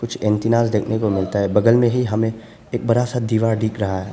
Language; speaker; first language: Hindi; non-native, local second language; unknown